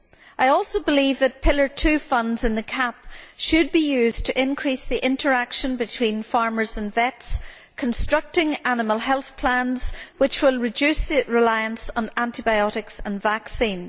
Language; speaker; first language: English; native; English